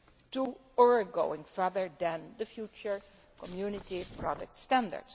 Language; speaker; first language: English; non-native, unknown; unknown